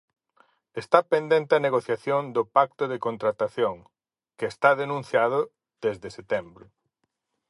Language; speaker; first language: Galician; native; Galician